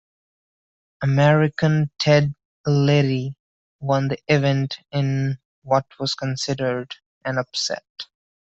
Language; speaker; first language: English; non-native, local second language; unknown